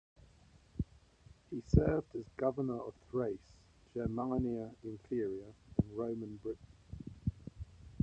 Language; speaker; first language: English; native; English